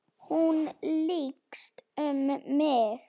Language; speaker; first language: Icelandic; non-native, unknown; Slovak